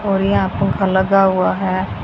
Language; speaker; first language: Hindi; native; Hindi